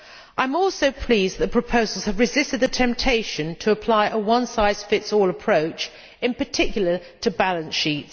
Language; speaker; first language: English; native; English